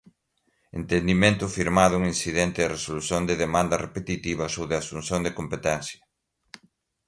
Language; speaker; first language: Portuguese; non-native, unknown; Galician